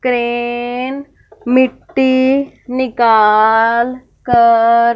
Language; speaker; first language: Hindi; non-native, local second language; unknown